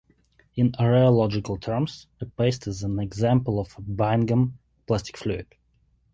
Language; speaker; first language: English; non-native, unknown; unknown